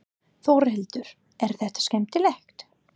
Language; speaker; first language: Icelandic; non-native, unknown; English